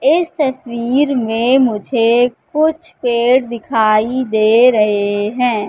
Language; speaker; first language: Hindi; native; Hindi